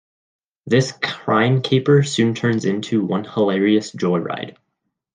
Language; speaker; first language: English; native; English